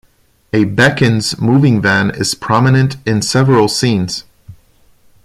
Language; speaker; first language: English; non-native, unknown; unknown